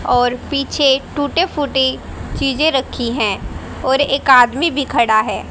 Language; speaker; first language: Hindi; native; Hindi